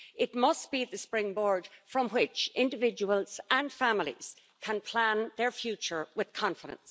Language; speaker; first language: English; native; English